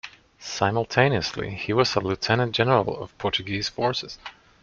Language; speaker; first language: English; non-native, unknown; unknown